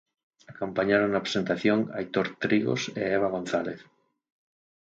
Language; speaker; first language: Galician; native; Galician